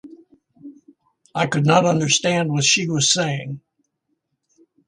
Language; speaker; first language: English; native; English